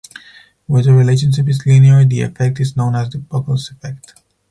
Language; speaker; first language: English; non-native, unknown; Spanish